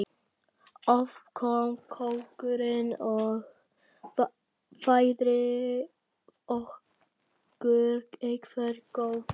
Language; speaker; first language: Icelandic; non-native, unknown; Vietnamese